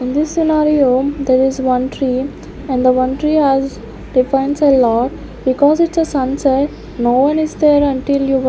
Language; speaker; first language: English; non-native, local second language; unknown